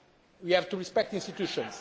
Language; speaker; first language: English; non-native, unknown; Portuguese